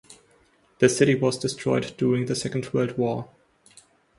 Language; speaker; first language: English; non-native, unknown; German